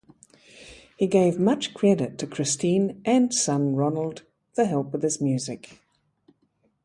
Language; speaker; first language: English; native; English